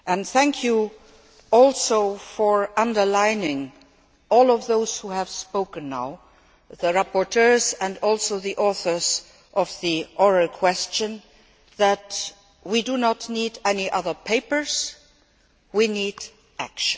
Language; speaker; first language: English; non-native, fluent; Luxembourgish